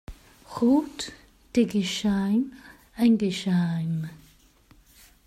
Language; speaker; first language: French; non-native, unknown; Chinese